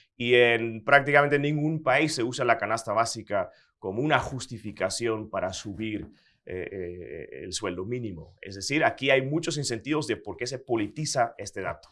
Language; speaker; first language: Spanish; non-native, fluent; Dutch